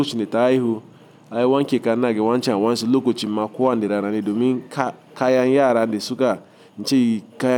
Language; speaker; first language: Hausa; non-native, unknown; Igbo